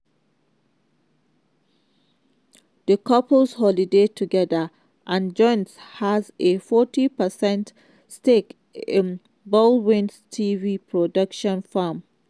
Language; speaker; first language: English; non-native, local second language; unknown